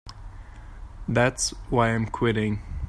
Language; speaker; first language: English; non-native, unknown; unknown